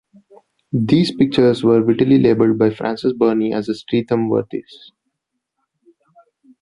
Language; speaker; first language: English; non-native, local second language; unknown